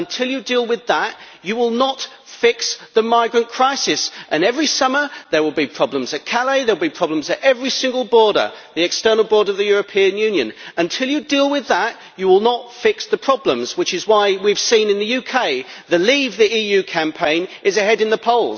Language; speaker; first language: English; native; English